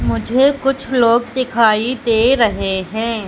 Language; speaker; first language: Hindi; native; Hindi